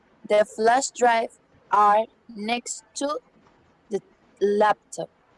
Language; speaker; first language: English; non-native, learner; Spanish